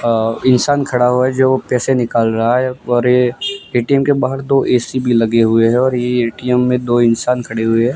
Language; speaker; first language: Hindi; non-native, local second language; Gujarati